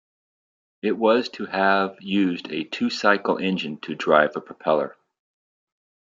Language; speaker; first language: English; native; English